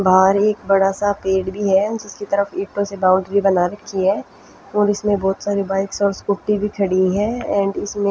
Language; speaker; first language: Hindi; non-native, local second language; Punjabi